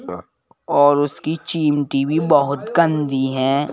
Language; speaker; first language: Hindi; native; Hindi